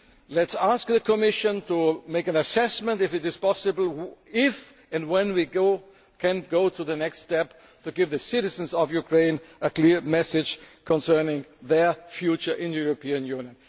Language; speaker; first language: English; non-native, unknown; German